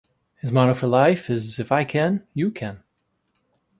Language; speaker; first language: English; native; English